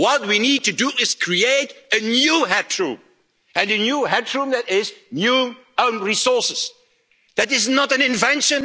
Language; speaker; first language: English; non-native, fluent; Dutch